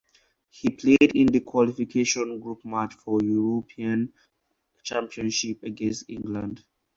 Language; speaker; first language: English; non-native, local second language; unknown